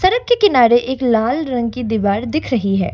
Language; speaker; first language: Hindi; non-native, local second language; Assamese